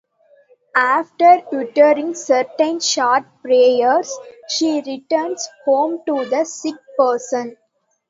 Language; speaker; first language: English; non-native, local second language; Tamil